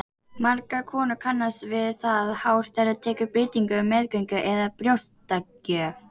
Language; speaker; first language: Icelandic; native; Icelandic